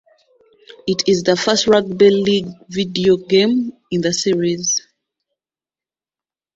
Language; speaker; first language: English; non-native, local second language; Ganda